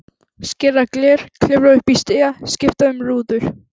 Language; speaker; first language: Icelandic; native; Icelandic